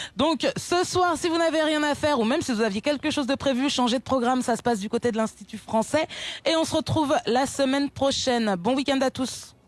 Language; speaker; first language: French; non-native, local second language; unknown